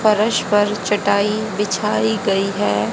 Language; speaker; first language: Hindi; native; Hindi